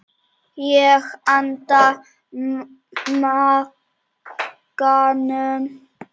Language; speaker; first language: Icelandic; non-native, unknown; Czech